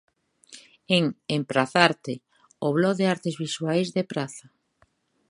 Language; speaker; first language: Galician; native; Galician